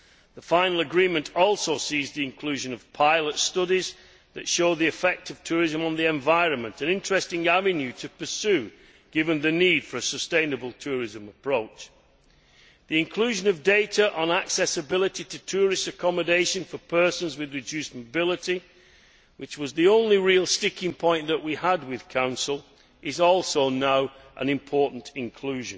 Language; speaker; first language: English; native; English